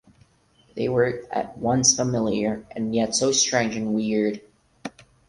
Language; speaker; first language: English; non-native, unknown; Portuguese